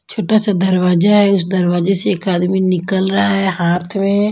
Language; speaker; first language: Hindi; non-native, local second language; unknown